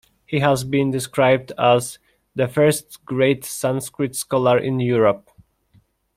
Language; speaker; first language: English; non-native, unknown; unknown